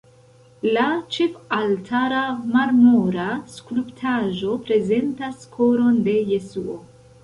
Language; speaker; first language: Esperanto; non-native, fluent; Central Kurdish